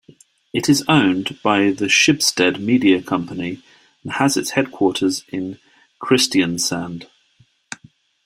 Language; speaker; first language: English; native; English